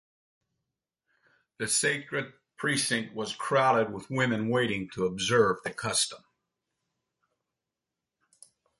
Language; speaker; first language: English; native; English